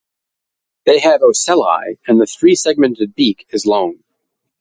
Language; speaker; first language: English; native; English